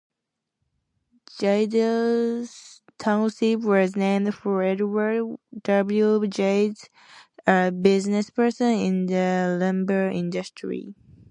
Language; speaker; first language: English; native; English